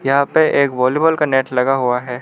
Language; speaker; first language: Hindi; non-native, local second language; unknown